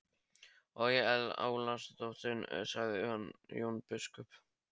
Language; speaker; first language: Icelandic; non-native, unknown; Polish